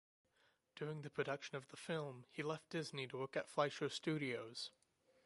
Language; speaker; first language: English; native; English